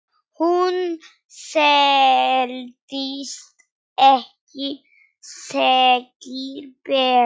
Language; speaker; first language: Icelandic; non-native, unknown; Polish